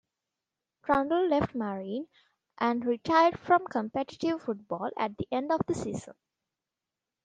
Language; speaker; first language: English; non-native, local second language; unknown